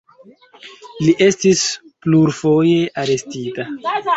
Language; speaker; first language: Esperanto; non-native, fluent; Chinese